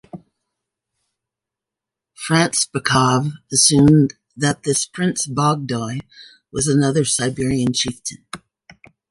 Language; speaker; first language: English; native; English